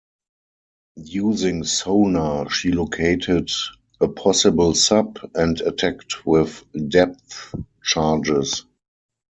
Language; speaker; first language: English; non-native, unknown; German